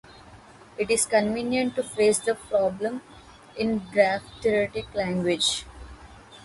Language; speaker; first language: English; non-native, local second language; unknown